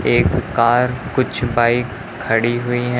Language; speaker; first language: Hindi; native; Hindi